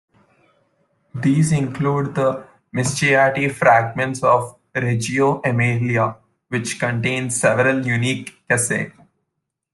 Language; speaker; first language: English; non-native, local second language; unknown